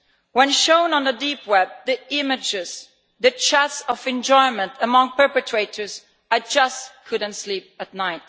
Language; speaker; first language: English; non-native, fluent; Italian